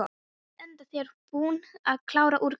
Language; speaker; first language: Icelandic; non-native, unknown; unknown